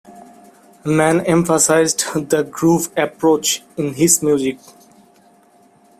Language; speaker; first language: English; non-native, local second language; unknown